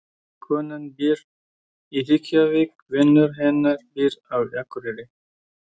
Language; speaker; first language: Icelandic; non-native, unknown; Persian